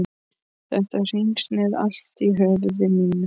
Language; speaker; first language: Icelandic; non-native, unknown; Polish